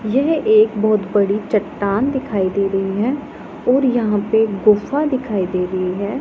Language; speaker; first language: Hindi; non-native, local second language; Punjabi